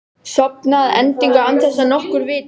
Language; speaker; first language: Icelandic; native; Icelandic